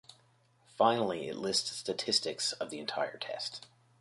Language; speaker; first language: English; native; English